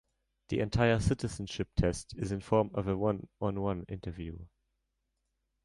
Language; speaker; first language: English; non-native, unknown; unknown